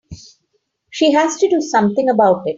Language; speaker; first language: English; non-native, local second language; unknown